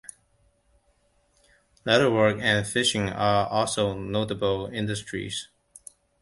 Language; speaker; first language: English; non-native, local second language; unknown